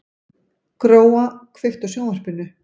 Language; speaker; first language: Icelandic; native; Icelandic